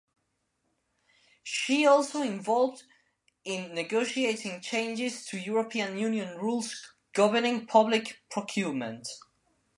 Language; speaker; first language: English; non-native, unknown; Spanish